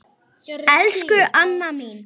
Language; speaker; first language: Icelandic; native; Icelandic